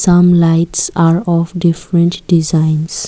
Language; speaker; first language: English; non-native, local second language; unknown